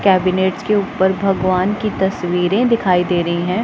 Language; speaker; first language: Hindi; non-native, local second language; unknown